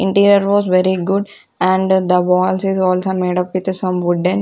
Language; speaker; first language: English; non-native, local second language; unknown